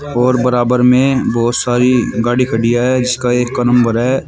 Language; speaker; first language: Hindi; native; Hindi